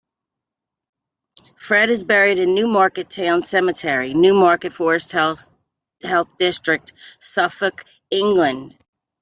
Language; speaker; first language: English; native; English